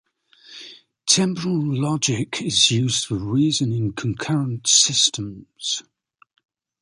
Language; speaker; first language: English; native; English